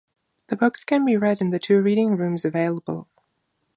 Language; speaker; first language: English; non-native, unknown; German